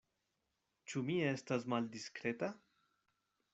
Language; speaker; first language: Esperanto; non-native, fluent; Spanish